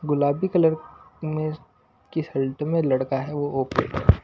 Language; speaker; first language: Hindi; non-native, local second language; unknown